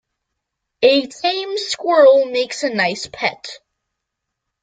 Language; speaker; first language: English; native; English